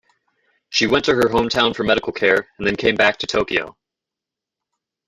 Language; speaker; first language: English; native; English